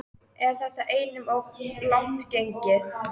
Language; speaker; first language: Icelandic; native; Icelandic